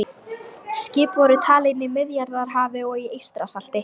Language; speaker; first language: Icelandic; non-native, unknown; Lithuanian